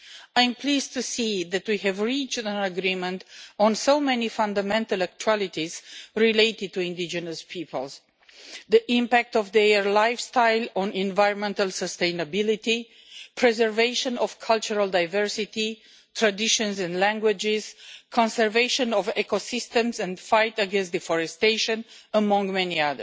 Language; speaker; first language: English; non-native, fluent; Romanian